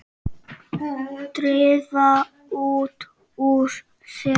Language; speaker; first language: Icelandic; non-native, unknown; Czech